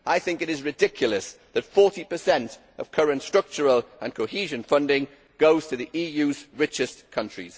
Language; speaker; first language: English; native; English